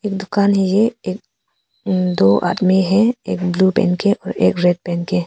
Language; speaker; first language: Hindi; non-native, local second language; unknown